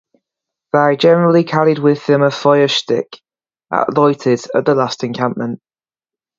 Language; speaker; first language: English; native; English